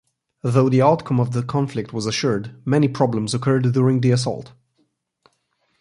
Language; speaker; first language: English; non-native, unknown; Slovenian